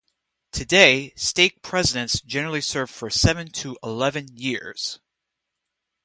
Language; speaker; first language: English; native; English